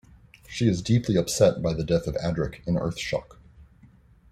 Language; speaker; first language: English; native; English